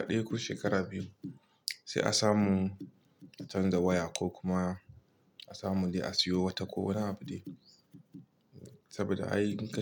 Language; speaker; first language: Hausa; non-native, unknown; Igbo